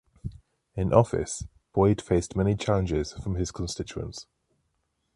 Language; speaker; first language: English; native; English